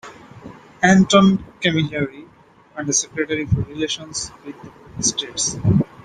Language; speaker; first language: English; non-native, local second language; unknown